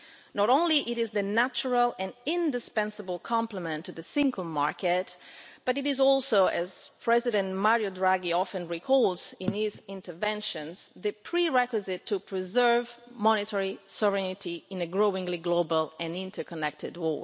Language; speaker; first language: English; non-native, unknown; Italian